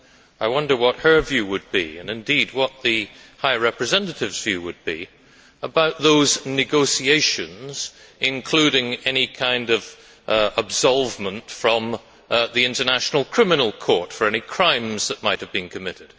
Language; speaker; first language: English; native; English